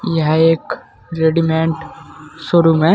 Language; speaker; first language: Hindi; native; Hindi